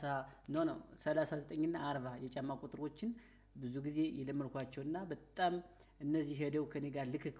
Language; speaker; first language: Amharic; native; Amharic